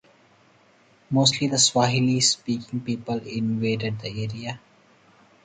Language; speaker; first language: English; non-native, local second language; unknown